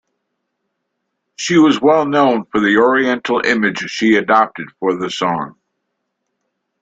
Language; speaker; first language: English; native; English